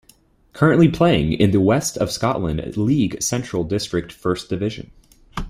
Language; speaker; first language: English; native; English